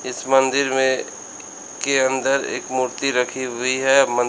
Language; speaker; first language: Hindi; native; Hindi